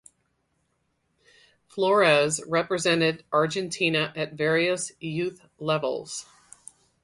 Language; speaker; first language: English; native; English